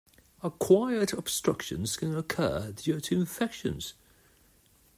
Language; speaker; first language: English; non-native, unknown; Catalan